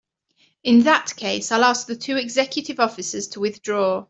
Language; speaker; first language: English; native; English